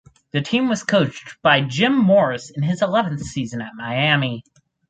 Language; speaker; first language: English; native; English